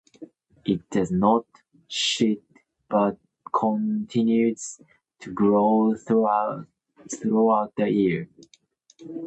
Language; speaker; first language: English; non-native, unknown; Japanese